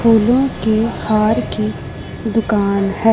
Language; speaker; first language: Hindi; non-native, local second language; Punjabi